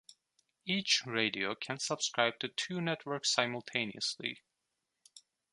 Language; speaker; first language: English; non-native, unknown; Turkish